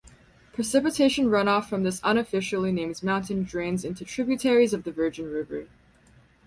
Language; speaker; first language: English; native; English